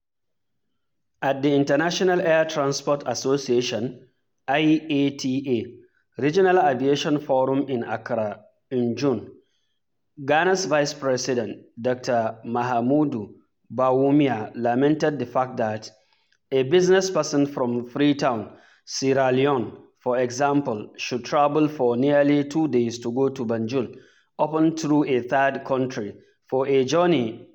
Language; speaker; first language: English; non-native, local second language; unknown